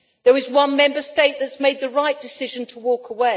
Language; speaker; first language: English; native; English